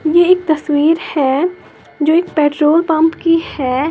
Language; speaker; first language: Hindi; native; Hindi